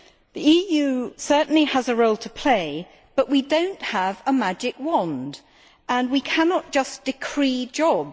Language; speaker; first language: English; native; English